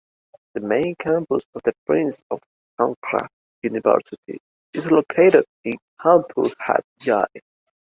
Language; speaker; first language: English; native; English